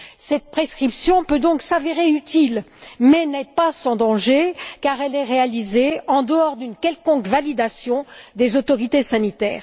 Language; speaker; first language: French; native; French